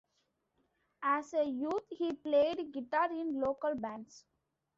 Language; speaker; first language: English; non-native, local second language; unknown